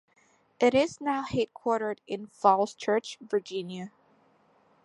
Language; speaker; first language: English; native; English